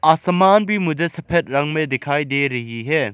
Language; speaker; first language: Hindi; non-native, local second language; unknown